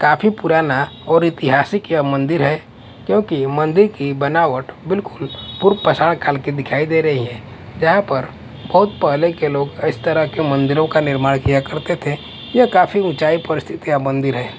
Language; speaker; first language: Hindi; non-native, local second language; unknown